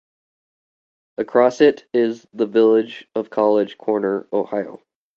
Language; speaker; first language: English; native; English